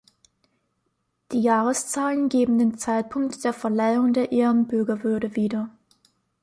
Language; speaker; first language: German; native; German